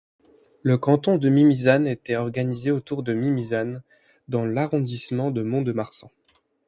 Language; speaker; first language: French; native; French